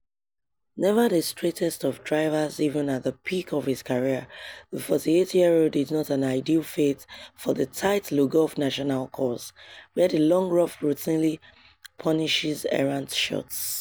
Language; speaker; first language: English; non-native, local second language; Yoruba